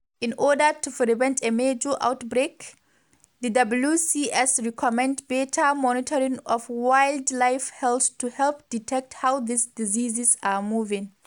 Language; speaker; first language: English; non-native, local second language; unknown